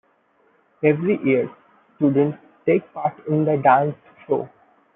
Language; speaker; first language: English; non-native, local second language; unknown